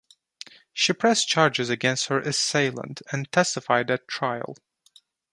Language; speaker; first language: English; non-native, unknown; Turkish